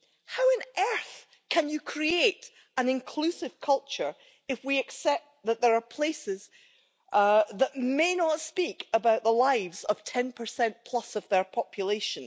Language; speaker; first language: English; native; English